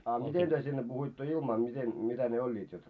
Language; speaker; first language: Finnish; early bilingual, heritage; Finnish